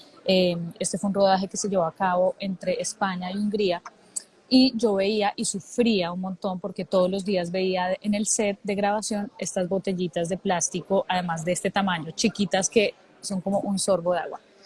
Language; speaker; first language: Spanish; native; Spanish